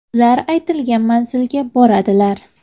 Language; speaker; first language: Uzbek; native; Uzbek